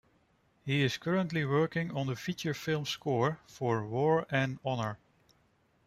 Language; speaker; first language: English; non-native, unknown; Dutch